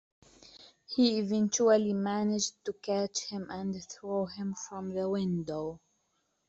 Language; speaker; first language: English; native; English